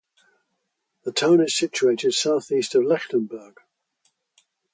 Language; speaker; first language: English; native; English